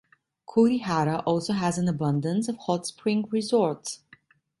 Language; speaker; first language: English; non-native, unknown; Italian